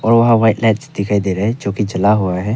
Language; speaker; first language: Hindi; non-native, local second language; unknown